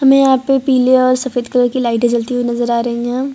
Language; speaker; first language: Hindi; non-native, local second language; Gujarati